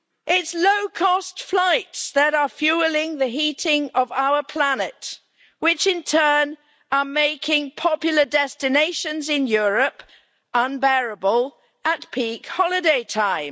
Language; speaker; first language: English; native; English